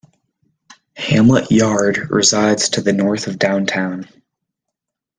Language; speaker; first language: English; native; English